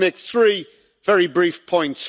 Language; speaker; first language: English; native; English